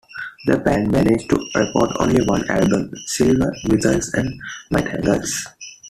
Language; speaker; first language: English; non-native, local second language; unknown